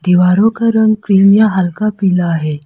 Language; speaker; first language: Hindi; non-native, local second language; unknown